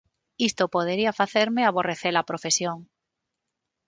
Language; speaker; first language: Galician; non-native, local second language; Spanish